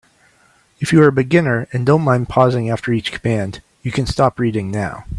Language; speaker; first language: English; native; English